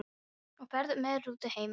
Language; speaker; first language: Icelandic; non-native, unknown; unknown